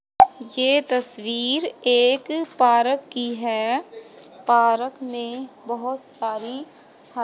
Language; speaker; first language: Hindi; native; Hindi